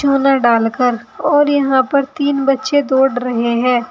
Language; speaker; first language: Hindi; native; Hindi